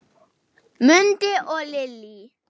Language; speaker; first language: Icelandic; non-native, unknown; German